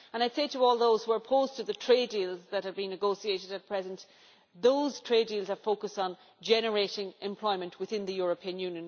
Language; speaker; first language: English; native; English